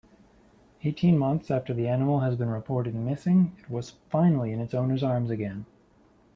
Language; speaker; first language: English; native; English